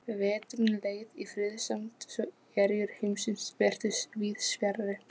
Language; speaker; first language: Icelandic; non-native, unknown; Polish